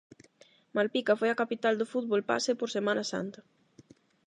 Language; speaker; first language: Galician; non-native, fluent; Spanish